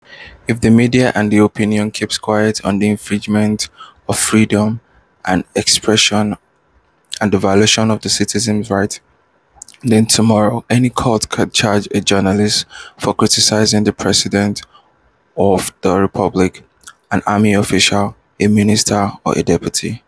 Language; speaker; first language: English; non-native, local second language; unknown